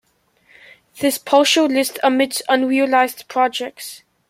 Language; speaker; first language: English; native; English